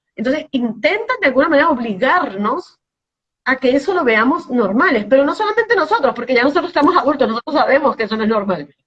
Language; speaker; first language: Spanish; native; Spanish